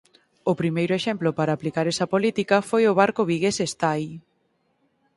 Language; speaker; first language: Galician; native; Galician